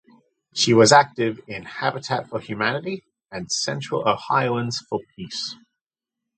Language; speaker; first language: English; native; English